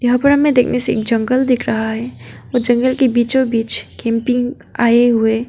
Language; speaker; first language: Hindi; non-native, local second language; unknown